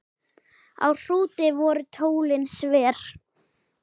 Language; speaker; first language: Icelandic; native; Icelandic